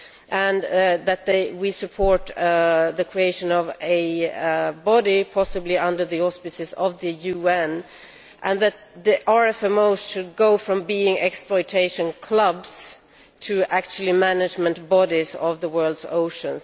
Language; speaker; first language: English; non-native, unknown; Swedish